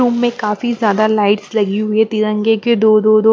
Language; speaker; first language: Hindi; non-native, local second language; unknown